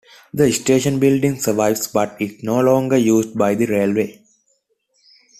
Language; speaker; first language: English; non-native, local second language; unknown